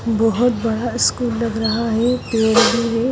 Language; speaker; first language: Hindi; non-native, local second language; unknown